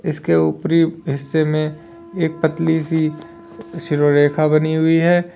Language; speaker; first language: Hindi; native; Hindi